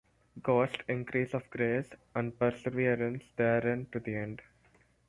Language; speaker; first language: English; non-native, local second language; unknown